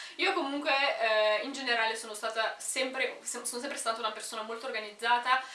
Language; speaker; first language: Italian; early bilingual, other home language; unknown